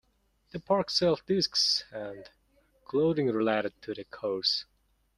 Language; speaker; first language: English; non-native, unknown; Mongolian